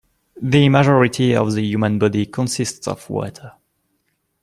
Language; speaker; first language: English; non-native, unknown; French